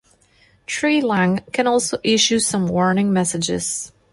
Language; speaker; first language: English; non-native, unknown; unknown